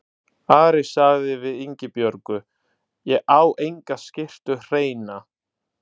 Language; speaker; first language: Icelandic; non-native, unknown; Italian